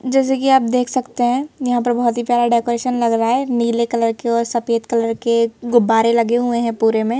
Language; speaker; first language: Hindi; native; Hindi